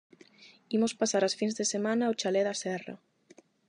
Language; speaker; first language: Galician; non-native, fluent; Spanish